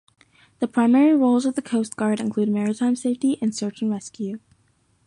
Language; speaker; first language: English; native; English